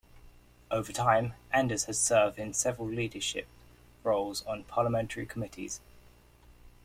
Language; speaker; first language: English; native; English